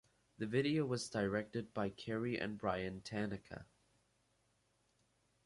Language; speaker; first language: English; native; English